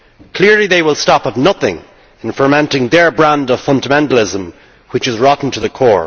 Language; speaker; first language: English; native; English